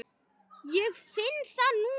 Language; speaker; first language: Icelandic; native; Icelandic